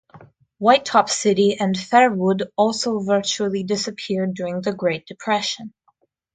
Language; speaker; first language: English; non-native, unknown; Russian